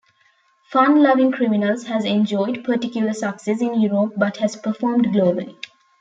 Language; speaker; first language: English; non-native, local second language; Tamil